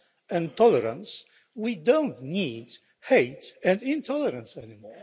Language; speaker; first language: English; non-native, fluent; Polish